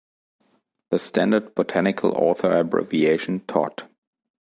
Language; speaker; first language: English; non-native, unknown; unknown